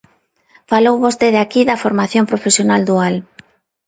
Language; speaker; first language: Galician; non-native, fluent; Spanish